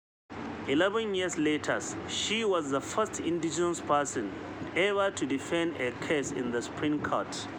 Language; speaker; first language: English; non-native, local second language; Hausa